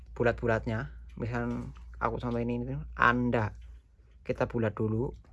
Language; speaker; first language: Indonesian; native; Indonesian